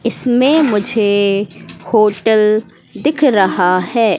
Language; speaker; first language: Hindi; native; Hindi